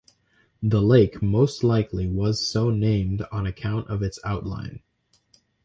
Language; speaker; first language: English; native; English